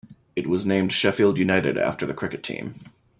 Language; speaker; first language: English; native; English